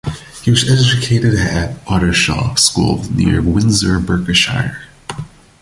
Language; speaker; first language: English; non-native, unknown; Portuguese